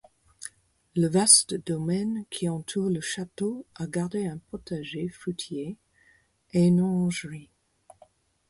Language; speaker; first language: French; non-native, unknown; English